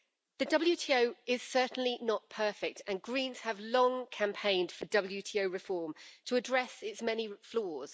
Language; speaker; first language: English; native; English